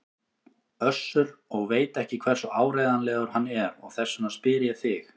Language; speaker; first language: Icelandic; native; Icelandic